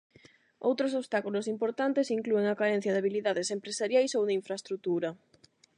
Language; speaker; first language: Galician; non-native, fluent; Spanish